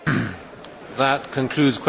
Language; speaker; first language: English; native; English